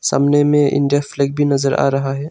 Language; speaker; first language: Hindi; non-native, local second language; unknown